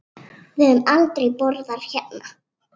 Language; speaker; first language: Icelandic; native; Icelandic